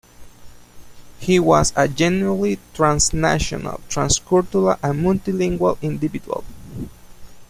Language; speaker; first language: English; native; English